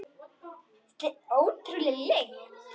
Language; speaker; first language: Icelandic; native; Icelandic